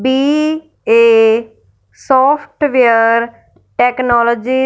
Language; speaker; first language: Hindi; non-native, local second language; Punjabi